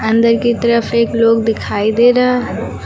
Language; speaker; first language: Hindi; native; Hindi